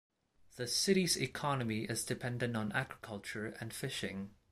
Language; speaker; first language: English; non-native, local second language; Cantonese